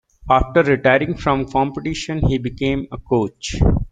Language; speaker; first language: English; native; English